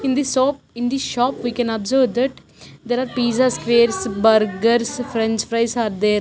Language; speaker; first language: English; non-native, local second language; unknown